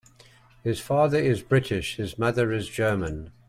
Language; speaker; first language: English; native; English